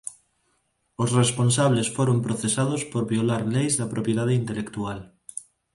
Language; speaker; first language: Galician; non-native, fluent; Spanish